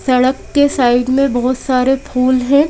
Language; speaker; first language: Hindi; native; Hindi